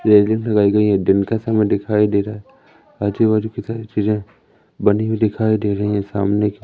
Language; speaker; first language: Hindi; native; Hindi